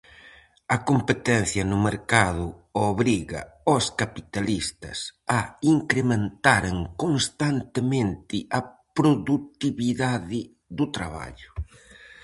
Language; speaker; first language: Galician; native; Galician